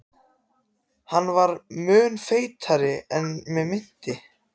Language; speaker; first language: Icelandic; non-native, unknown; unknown